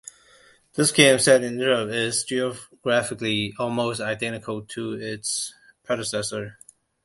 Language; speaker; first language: English; non-native, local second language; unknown